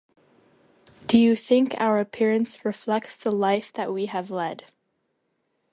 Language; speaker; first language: English; native; English